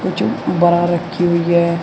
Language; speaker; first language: Hindi; native; Hindi